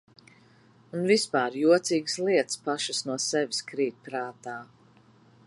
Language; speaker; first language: Latvian; early bilingual, heritage; Latvian